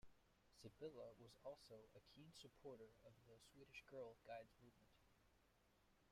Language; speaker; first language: English; native; English